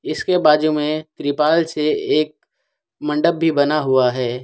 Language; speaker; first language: Hindi; non-native, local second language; Gujarati